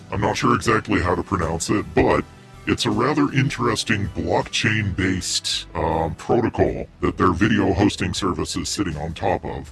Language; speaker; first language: English; native; English